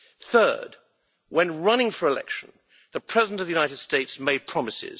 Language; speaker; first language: English; native; English